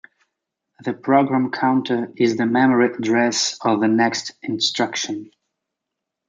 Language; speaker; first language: English; native; English